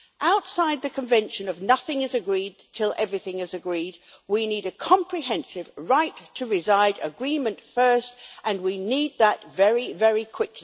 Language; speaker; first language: English; native; English